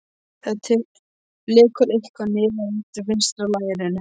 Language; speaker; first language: Icelandic; non-native, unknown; Polish